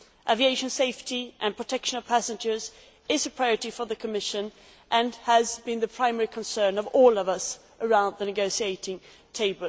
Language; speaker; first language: English; non-native, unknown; Swedish